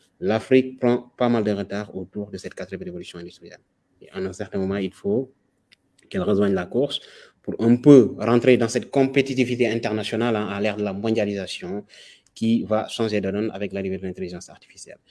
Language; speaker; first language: French; non-native, local second language; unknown